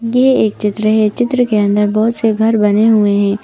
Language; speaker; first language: Hindi; native; Hindi